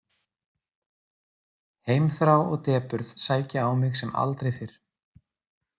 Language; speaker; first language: Icelandic; native; Icelandic